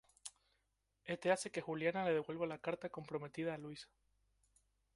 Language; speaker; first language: Spanish; native; Spanish